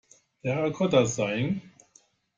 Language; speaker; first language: English; non-native, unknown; German